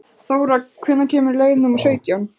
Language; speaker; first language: Icelandic; native; Icelandic